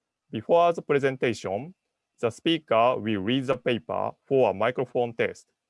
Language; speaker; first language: English; non-native, learner; Japanese